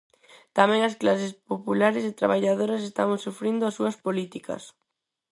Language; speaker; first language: Galician; non-native, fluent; Spanish